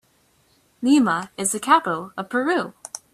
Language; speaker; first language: English; native; English